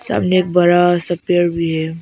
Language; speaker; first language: Hindi; non-native, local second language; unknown